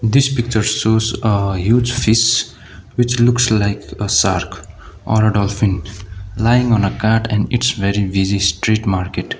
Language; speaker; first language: English; non-native, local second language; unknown